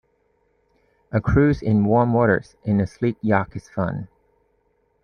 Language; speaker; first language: English; native; English